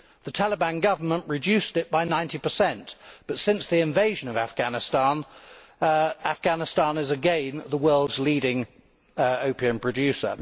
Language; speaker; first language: English; native; English